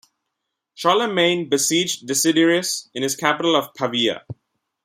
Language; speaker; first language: English; non-native, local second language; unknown